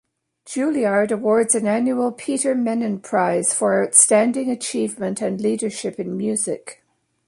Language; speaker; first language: English; native; English